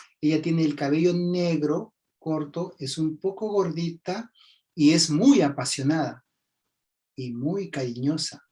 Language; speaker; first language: Spanish; native; Spanish